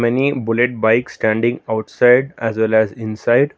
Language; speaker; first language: English; non-native, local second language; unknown